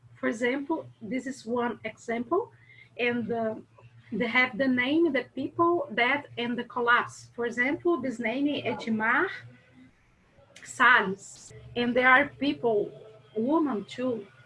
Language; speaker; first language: English; non-native, learner; Portuguese